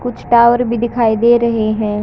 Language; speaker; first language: Hindi; native; Hindi